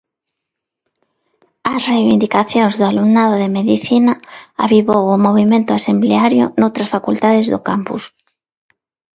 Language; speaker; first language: Galician; non-native, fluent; Spanish